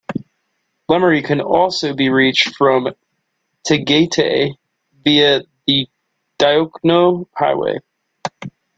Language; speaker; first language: English; native; English